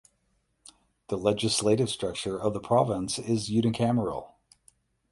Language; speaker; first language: English; native; English